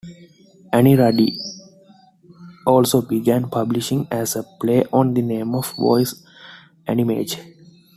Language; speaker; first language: English; non-native, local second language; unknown